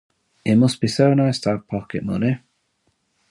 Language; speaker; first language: English; native; English